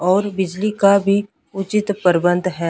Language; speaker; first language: Hindi; non-native, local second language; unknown